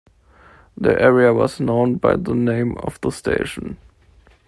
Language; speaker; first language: English; non-native, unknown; German